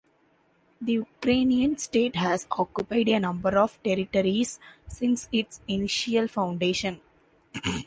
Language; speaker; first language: English; non-native, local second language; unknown